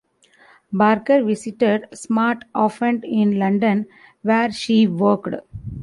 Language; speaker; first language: English; non-native, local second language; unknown